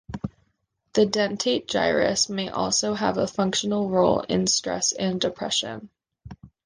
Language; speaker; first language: English; native; English